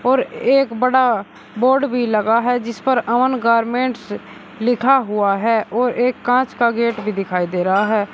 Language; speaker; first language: Hindi; native; Hindi